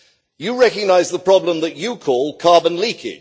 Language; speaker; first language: English; native; English